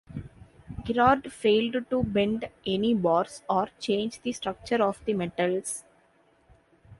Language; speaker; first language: English; non-native, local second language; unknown